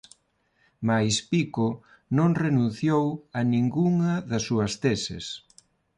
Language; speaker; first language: Galician; non-native, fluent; Spanish